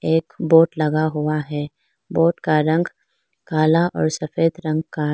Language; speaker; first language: Hindi; non-native, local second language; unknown